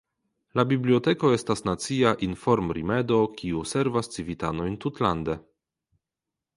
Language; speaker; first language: Esperanto; non-native, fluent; Polish